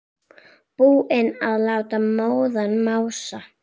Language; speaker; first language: Icelandic; native; Icelandic